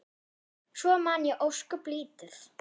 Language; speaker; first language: Icelandic; non-native, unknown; German